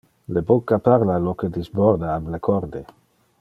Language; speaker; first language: Interlingua; non-native, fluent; Dutch